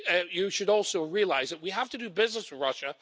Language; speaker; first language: English; native; English